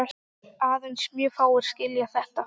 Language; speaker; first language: Icelandic; non-native, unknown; English